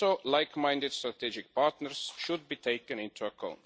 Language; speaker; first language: English; non-native, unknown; Estonian